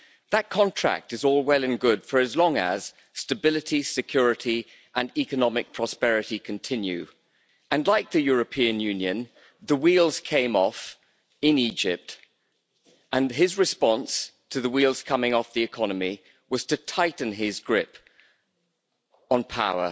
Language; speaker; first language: English; native; English